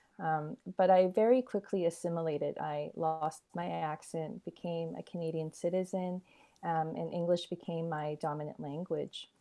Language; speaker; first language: English; early bilingual, other home language; Korean